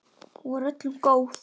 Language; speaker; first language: Icelandic; native; Icelandic